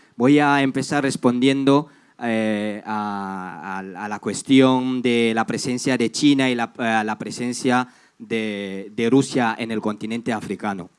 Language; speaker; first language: Spanish; non-native, fluent; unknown